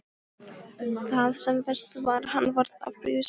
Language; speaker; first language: Icelandic; non-native, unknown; Polish